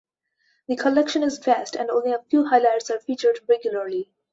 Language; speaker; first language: English; non-native, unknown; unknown